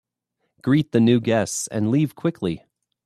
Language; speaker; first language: English; native; English